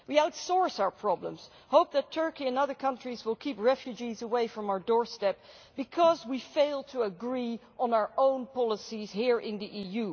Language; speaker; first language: English; non-native, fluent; Dutch